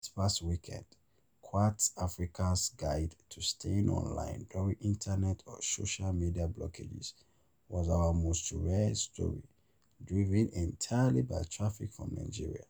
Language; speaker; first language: English; non-native, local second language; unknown